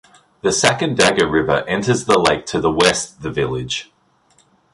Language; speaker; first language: English; native; English